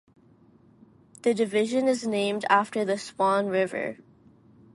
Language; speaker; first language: English; non-native, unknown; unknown